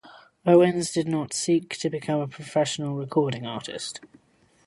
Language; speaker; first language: English; native; English